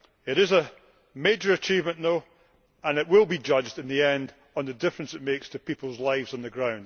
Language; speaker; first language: English; native; English